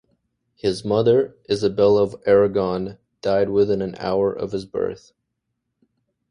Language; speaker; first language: English; native; English